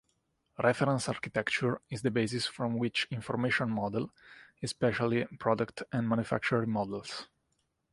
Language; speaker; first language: English; non-native, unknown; Italian